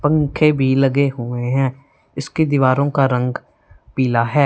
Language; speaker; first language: Hindi; non-native, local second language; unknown